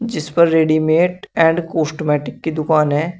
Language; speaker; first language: Hindi; native; Hindi